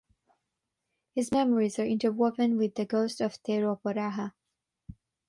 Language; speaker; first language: English; non-native, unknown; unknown